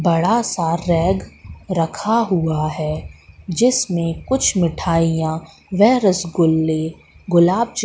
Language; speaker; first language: Hindi; native; Hindi